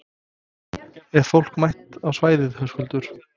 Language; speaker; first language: Icelandic; non-native, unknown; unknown